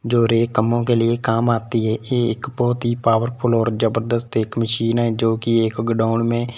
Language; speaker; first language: Hindi; non-native, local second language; Punjabi